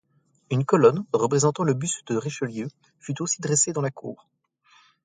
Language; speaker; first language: French; native; French